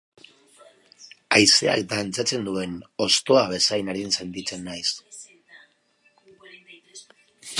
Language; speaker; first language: Basque; non-native, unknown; Spanish